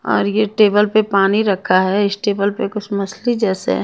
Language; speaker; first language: Hindi; non-native, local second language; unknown